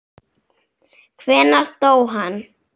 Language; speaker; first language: Icelandic; native; Icelandic